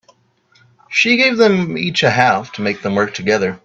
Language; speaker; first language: English; native; English